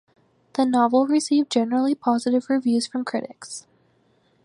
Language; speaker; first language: English; native; English